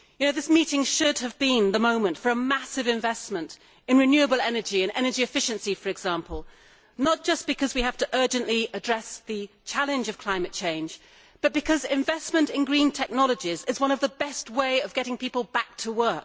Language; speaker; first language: English; native; English